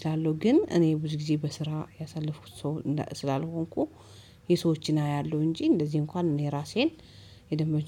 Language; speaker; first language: Amharic; native; Amharic